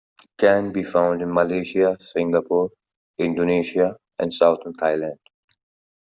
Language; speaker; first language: English; non-native, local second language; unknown